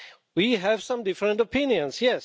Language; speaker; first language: English; non-native, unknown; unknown